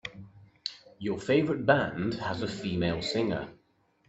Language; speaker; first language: English; native; English